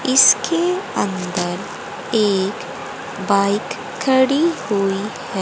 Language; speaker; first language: Hindi; native; Hindi